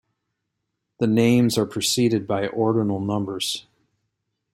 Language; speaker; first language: English; native; English